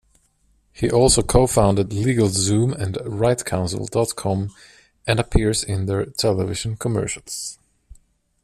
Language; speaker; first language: English; non-native, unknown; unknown